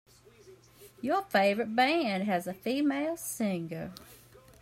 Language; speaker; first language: English; native; English